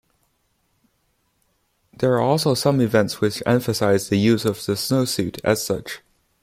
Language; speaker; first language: English; non-native, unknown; Chinese